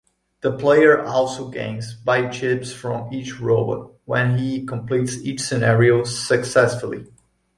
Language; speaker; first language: English; non-native, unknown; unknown